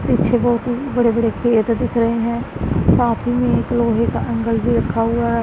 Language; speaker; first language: Hindi; non-native, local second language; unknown